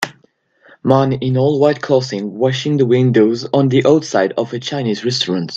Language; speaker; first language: English; non-native, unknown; French